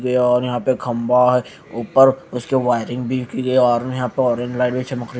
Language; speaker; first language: Hindi; native; Hindi